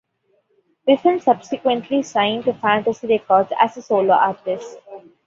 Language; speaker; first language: English; non-native, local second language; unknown